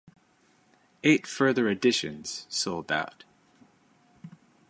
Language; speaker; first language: English; native; English